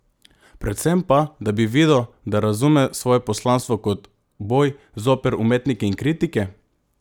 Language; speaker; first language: Slovenian; non-native, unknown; Macedonian